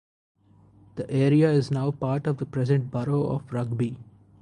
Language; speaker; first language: English; non-native, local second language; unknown